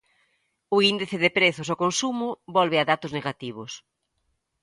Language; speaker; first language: Galician; native; Galician